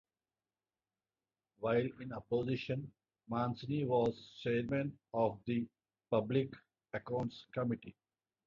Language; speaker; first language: English; non-native, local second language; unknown